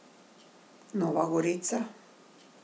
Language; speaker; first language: Slovenian; native; Slovenian